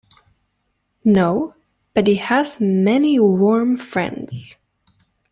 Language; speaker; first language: English; native; English